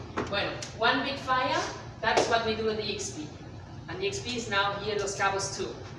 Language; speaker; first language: English; non-native, fluent; Spanish